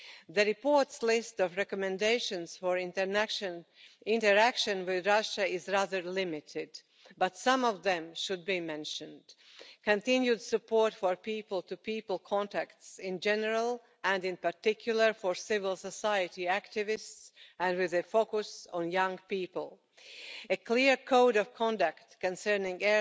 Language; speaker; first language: English; non-native, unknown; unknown